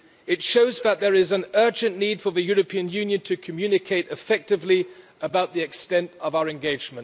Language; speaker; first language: English; non-native, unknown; German